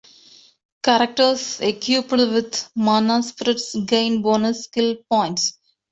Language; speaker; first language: English; non-native, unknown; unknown